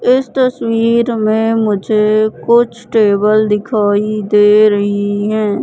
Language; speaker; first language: Hindi; native; Hindi